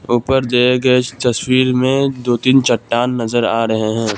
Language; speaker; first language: Hindi; non-native, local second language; Assamese